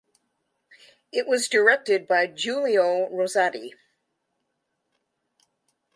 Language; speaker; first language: English; native; English